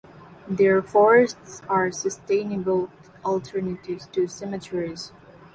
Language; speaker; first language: English; non-native, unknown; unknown